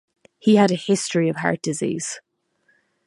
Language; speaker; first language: English; native; English